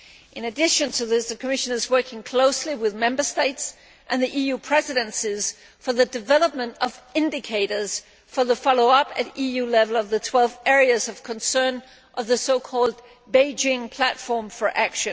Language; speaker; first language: English; non-native, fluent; Danish